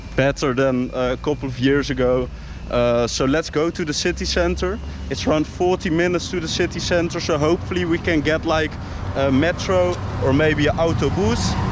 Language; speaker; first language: English; non-native, fluent; Dutch